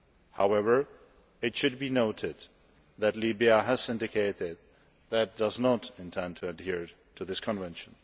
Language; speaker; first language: English; non-native, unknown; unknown